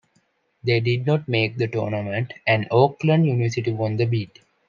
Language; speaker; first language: English; non-native, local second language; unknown